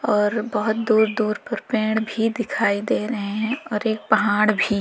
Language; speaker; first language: Hindi; native; Hindi